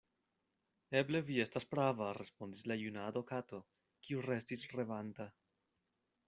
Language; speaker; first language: Esperanto; non-native, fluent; Spanish